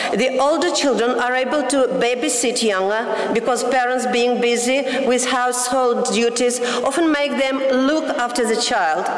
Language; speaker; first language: English; non-native, fluent; Tatar